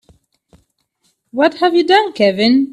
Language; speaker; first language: English; native; English